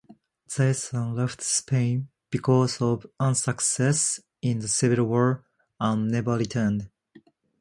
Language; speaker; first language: English; non-native, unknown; Japanese